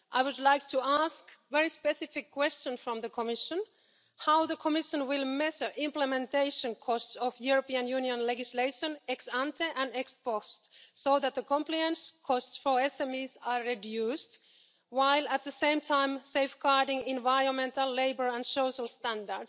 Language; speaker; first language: English; non-native, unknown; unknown